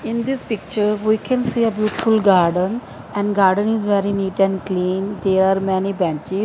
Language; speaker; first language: English; non-native, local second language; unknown